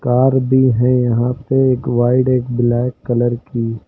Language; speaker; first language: Hindi; native; Hindi